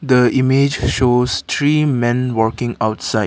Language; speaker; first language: English; non-native, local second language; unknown